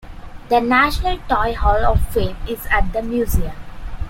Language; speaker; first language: English; non-native, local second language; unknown